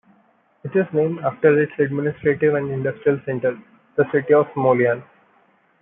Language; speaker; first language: English; non-native, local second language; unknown